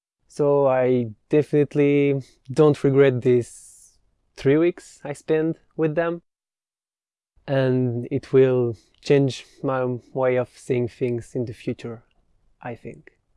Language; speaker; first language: English; non-native, fluent; French